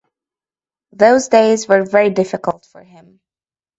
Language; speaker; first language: English; non-native, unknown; Hungarian